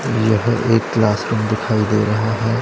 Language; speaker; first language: Hindi; non-native, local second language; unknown